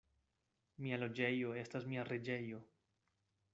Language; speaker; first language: Esperanto; non-native, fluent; Spanish